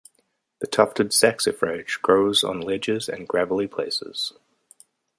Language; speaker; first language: English; native; English